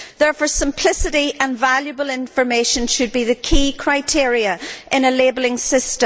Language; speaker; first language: English; native; English